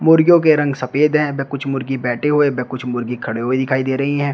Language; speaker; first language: Hindi; native; Hindi